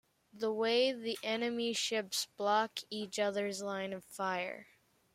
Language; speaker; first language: English; native; English